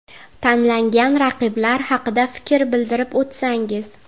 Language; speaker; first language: Uzbek; native; Uzbek